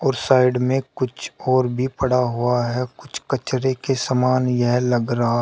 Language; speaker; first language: Hindi; native; Hindi